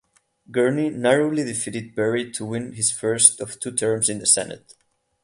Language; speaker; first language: English; non-native, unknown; Catalan